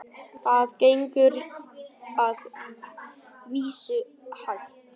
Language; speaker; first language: Icelandic; non-native, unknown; Vietnamese